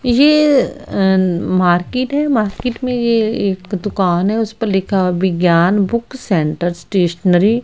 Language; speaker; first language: Hindi; native; Hindi